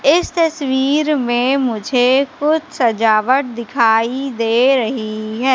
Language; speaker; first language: Hindi; native; Hindi